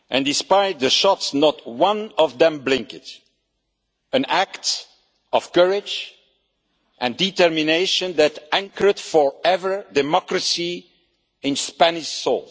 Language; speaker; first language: English; non-native, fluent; Dutch